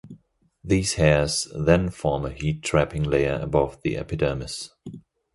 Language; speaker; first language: English; non-native, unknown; German